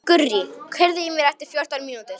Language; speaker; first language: Icelandic; non-native, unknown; Polish